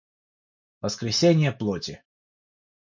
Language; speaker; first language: Russian; non-native, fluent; Georgian